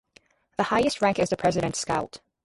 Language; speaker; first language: English; native; English